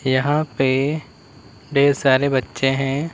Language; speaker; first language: Hindi; native; Hindi